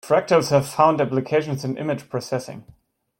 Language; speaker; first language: English; non-native, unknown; German